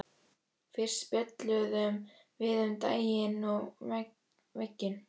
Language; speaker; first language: Icelandic; native; Icelandic